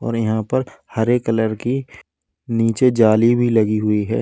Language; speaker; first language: Hindi; native; Hindi